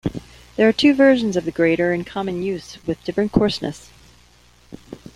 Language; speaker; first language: English; native; English